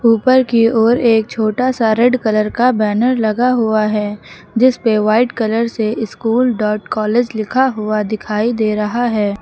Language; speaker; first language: Hindi; native; Hindi